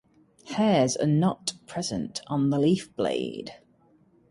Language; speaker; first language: English; native; English